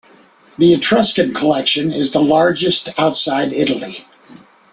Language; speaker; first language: English; native; English